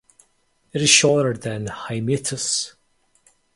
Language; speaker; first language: English; non-native, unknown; Mongolian